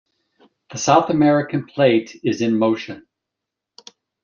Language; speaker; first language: English; native; English